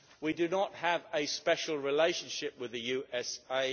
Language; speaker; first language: English; native; English